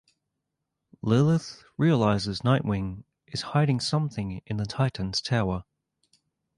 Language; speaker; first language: English; native; English